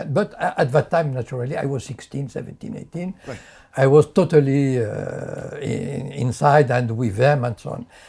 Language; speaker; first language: English; non-native, fluent; French